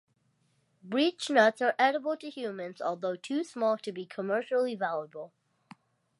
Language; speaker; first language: English; native; English